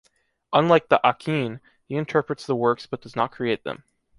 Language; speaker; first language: English; native; English